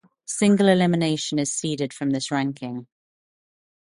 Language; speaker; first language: English; non-native, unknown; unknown